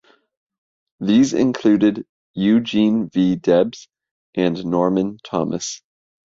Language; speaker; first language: English; native; English